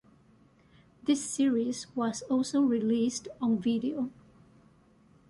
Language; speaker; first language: English; non-native, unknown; Chinese